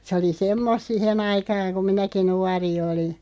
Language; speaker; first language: Finnish; native; Finnish